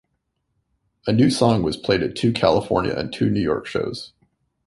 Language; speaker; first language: English; native; English